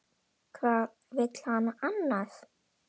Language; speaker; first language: Icelandic; non-native, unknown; Indonesian